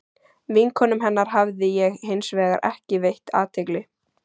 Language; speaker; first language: Icelandic; native; Icelandic